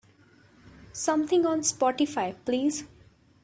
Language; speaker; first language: English; non-native, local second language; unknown